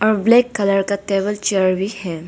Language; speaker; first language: Hindi; non-native, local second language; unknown